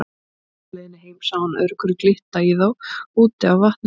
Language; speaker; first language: Icelandic; native; Icelandic